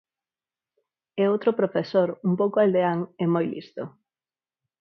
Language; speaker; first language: Galician; non-native, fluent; Spanish